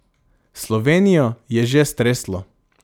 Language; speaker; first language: Slovenian; non-native, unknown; Macedonian